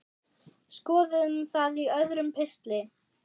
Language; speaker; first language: Icelandic; non-native, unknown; German